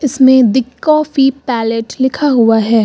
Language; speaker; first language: Hindi; native; Hindi